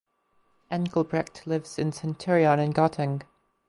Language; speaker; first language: English; native; English